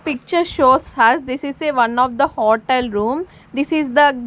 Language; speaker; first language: English; non-native, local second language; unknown